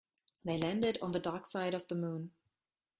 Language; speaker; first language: English; non-native, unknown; German